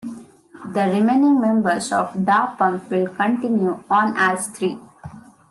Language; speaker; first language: English; non-native, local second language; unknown